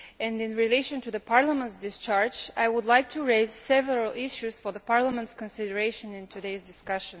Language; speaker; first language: English; non-native, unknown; Bulgarian